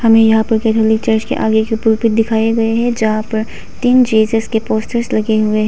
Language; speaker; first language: Hindi; non-native, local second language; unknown